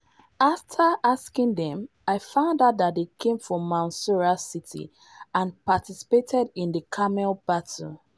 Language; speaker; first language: English; non-native, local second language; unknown